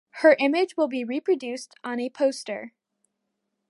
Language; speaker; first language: English; native; English